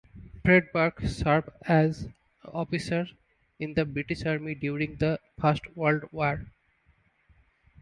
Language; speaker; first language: English; non-native, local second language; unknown